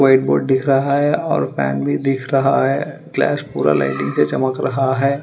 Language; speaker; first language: Hindi; non-native, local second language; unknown